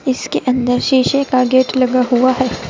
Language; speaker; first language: Hindi; native; Hindi